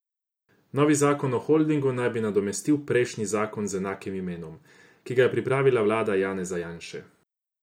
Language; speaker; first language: Slovenian; non-native, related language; Croatian